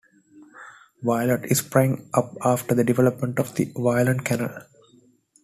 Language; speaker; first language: English; non-native, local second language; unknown